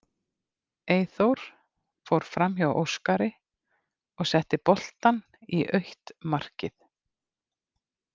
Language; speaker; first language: Icelandic; native; Icelandic